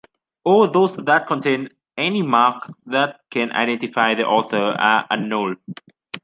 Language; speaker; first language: English; native; English